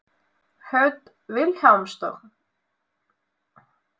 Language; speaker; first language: Icelandic; non-native, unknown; Russian